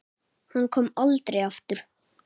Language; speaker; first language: Icelandic; native; Icelandic